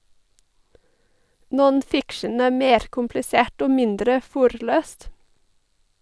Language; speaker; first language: Norwegian; non-native, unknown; English